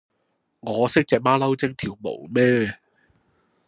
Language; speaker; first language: Cantonese; non-native, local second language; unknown